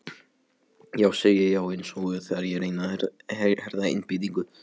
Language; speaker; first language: Icelandic; non-native, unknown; Polish